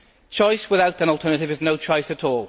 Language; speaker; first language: English; native; English